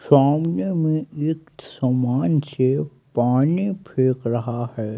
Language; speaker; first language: Hindi; native; Hindi